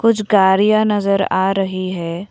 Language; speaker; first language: Hindi; non-native, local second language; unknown